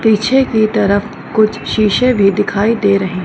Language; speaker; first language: Hindi; non-native, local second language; Punjabi